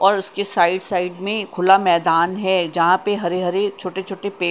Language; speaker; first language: Hindi; non-native, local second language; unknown